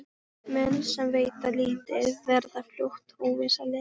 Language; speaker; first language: Icelandic; non-native, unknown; Polish